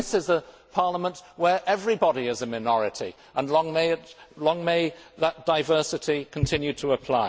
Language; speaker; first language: English; native; English